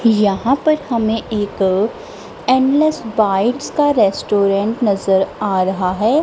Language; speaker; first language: Hindi; non-native, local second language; Punjabi